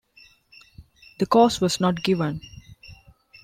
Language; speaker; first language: English; non-native, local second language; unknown